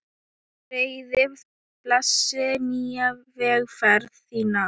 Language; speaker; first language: Icelandic; non-native, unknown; Thai